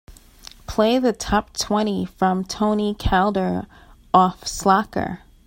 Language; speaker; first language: English; native; English